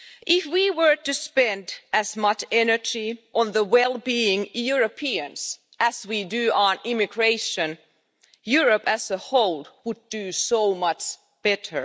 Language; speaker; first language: English; non-native, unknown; Finnish